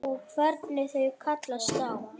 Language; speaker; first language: Icelandic; native; Icelandic